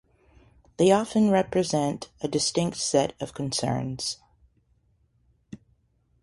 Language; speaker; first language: English; native; English